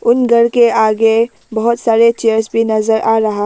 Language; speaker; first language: Hindi; non-native, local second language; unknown